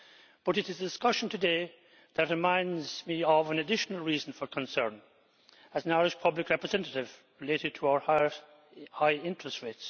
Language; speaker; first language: English; native; English